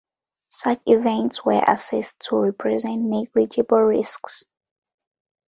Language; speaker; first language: English; non-native, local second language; Ganda